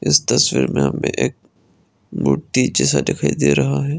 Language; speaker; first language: Hindi; non-native, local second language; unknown